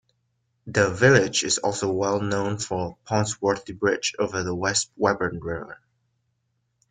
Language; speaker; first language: English; non-native, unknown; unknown